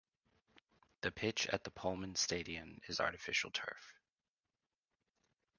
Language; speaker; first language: English; native; English